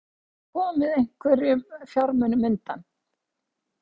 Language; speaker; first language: Icelandic; native; Icelandic